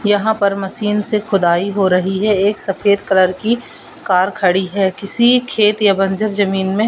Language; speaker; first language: Hindi; native; Hindi